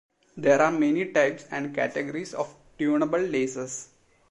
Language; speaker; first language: English; non-native, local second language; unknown